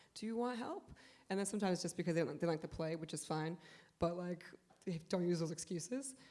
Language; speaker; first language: English; early bilingual, other home language; Polish